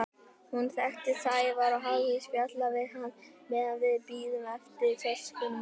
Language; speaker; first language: Icelandic; native; Icelandic